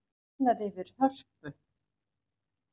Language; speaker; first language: Icelandic; native; Icelandic